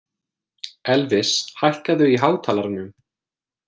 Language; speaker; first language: Icelandic; non-native, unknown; English